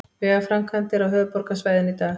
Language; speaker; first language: Icelandic; native; Icelandic